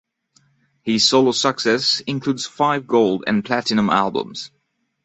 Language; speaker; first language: English; non-native, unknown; French